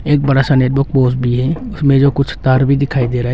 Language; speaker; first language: Hindi; non-native, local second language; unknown